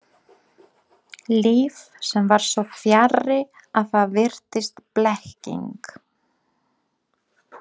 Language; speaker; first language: Icelandic; non-native, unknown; Polish